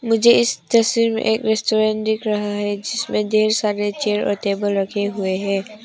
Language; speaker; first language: Hindi; non-native, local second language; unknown